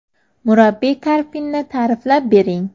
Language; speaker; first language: Uzbek; native; Uzbek